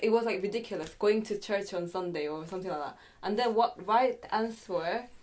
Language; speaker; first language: English; non-native, fluent; Korean